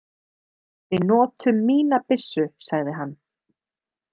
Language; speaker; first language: Icelandic; native; Icelandic